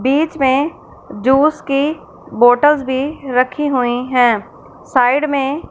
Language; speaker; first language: Hindi; non-native, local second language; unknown